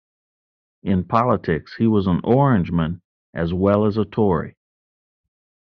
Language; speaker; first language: English; native; English